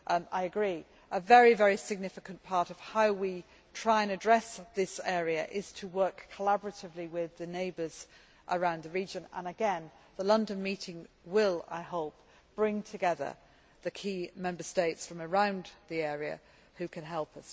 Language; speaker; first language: English; native; English